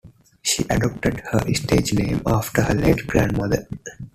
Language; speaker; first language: English; non-native, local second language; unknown